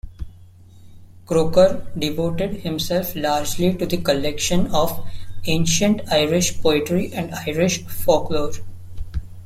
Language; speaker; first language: English; non-native, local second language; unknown